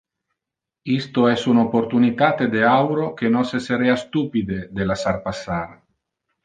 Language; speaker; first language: Interlingua; non-native, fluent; Italian